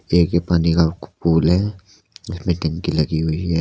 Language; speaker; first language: Hindi; native; Hindi